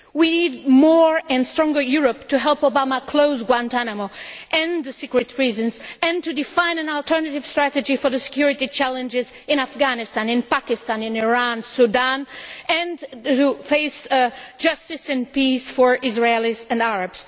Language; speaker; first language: English; non-native, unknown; Portuguese